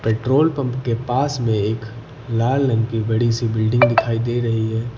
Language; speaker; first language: Hindi; native; Hindi